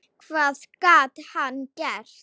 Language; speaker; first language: Icelandic; non-native, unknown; Slovak